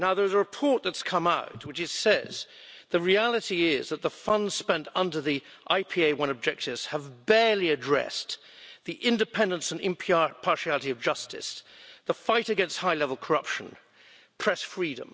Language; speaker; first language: English; native; English